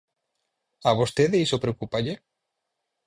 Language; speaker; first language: Galician; native; Galician